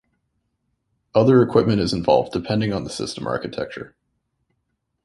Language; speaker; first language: English; native; English